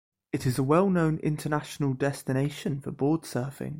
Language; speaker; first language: English; native; English